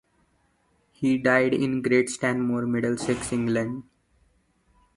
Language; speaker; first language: English; non-native, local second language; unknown